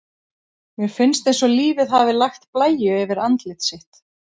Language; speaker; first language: Icelandic; native; Icelandic